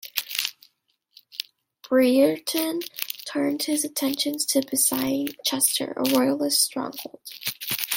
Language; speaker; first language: English; native; English